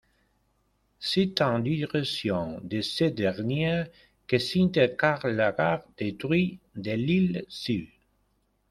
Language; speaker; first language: French; non-native, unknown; Spanish